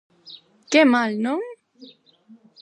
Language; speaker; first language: Galician; non-native, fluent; Spanish